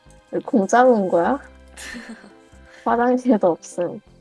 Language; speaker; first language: Korean; native; Korean